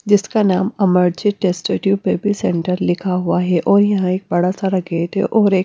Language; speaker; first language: Hindi; non-native, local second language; Punjabi